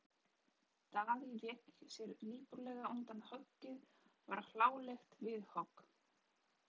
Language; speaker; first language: Icelandic; non-native, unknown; Polish